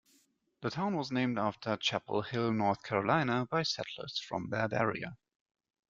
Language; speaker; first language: English; non-native, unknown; German